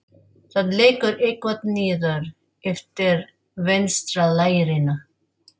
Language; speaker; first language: Icelandic; non-native, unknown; Filipino